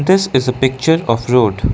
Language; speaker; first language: English; non-native, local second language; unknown